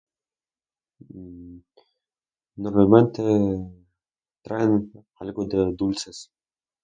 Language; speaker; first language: Spanish; non-native, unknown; Russian